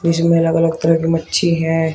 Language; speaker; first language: Hindi; native; Hindi